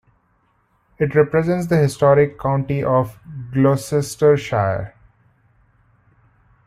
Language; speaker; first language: English; non-native, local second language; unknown